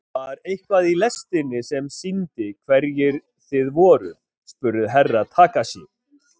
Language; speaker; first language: Icelandic; native; Icelandic